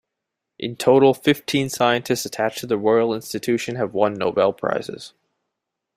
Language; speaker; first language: English; native; English